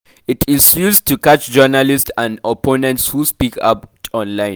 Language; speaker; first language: English; non-native, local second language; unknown